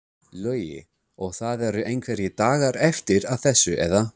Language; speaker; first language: Icelandic; non-native, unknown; English